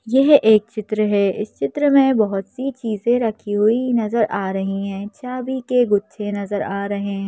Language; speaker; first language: Hindi; native; Hindi